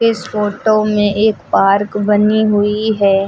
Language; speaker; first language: Hindi; native; Hindi